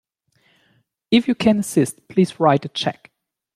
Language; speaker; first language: English; non-native, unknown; German